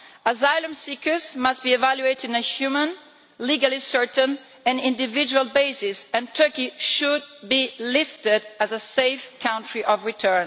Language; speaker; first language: English; non-native, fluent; Italian